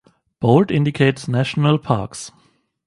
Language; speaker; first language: English; non-native, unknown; German